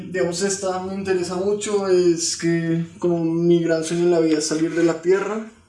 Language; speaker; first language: Spanish; native; Spanish